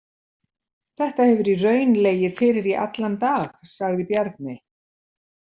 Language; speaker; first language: Icelandic; native; Icelandic